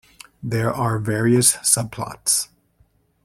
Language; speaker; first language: English; native; English